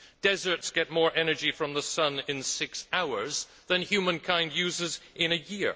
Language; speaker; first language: English; native; English